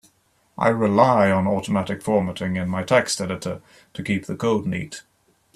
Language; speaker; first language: English; native; English